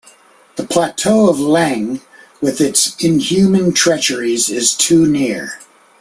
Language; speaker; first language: English; native; English